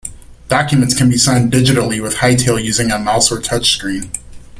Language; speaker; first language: English; native; English